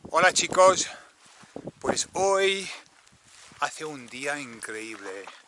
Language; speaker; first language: Spanish; non-native, fluent; English